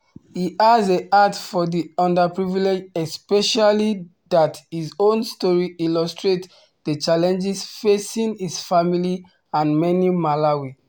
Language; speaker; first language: English; non-native, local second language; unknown